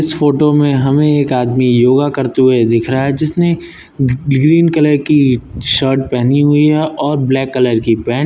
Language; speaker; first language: Hindi; native; Hindi